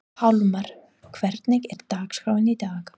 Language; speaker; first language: Icelandic; non-native, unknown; English